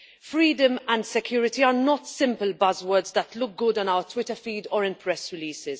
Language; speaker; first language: English; non-native, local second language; Maltese